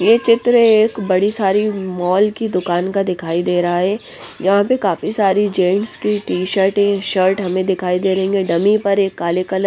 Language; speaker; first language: Hindi; non-native, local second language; Punjabi